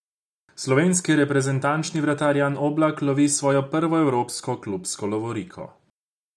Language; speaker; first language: Slovenian; non-native, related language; Croatian